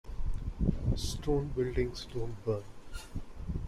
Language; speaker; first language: English; non-native, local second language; Tamil